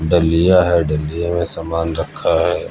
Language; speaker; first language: Hindi; native; Hindi